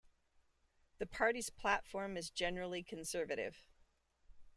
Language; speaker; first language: English; native; English